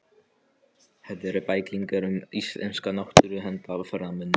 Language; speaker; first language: Icelandic; non-native, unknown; Polish